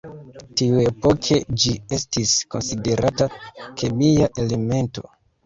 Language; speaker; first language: Esperanto; non-native, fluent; Kinyarwanda